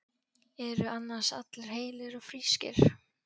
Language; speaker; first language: Icelandic; non-native, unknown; Polish